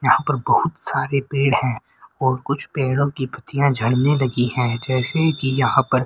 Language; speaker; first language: Hindi; native; Hindi